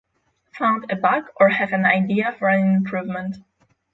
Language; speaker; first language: English; non-native, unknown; Polish